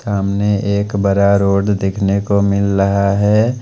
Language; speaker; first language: Hindi; non-native, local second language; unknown